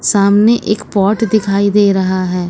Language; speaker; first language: Hindi; native; Hindi